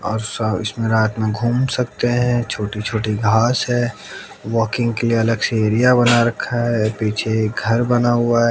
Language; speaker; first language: Hindi; native; Hindi